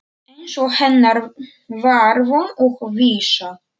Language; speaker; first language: Icelandic; non-native, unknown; Polish